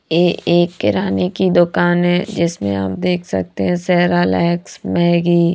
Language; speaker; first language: Hindi; native; Hindi